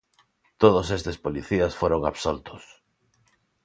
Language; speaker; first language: Galician; non-native, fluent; Spanish